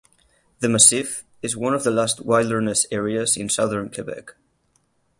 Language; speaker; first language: English; non-native, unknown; Catalan